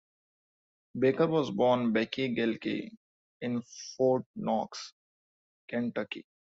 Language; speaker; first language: English; non-native, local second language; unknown